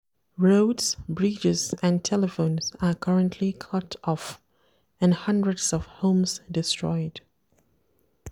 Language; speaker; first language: English; non-native, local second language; Hausa